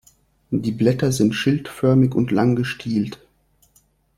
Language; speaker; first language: German; non-native, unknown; Russian